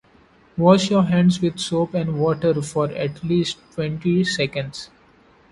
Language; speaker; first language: English; non-native, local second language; Marathi